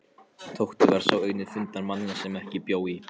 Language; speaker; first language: Icelandic; non-native, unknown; Polish